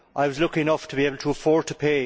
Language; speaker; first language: English; native; English